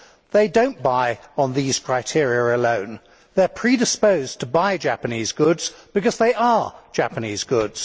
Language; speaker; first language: English; native; English